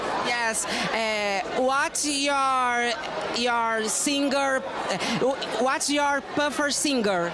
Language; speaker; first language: English; non-native, learner; Portuguese